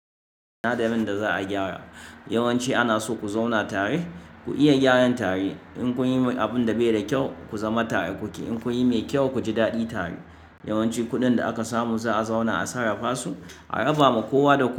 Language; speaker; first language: Hausa; native; Hausa